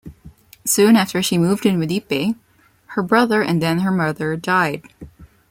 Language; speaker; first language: English; non-native, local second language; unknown